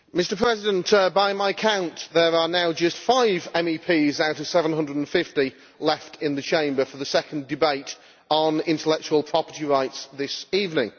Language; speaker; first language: English; native; English